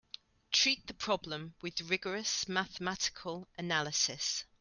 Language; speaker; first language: English; native; English